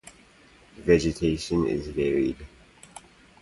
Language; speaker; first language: English; native; English